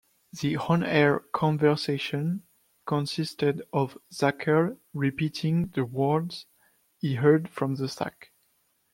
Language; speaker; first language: English; non-native, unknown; French